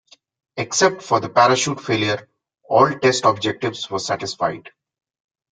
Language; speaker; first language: English; non-native, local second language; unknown